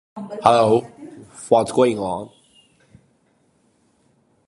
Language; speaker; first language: English; non-native, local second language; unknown